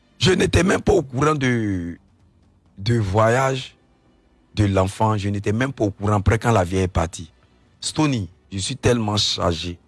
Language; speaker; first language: French; non-native, local second language; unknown